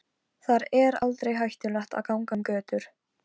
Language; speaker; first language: Icelandic; non-native, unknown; Polish